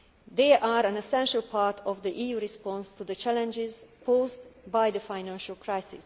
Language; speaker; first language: English; non-native, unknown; Hungarian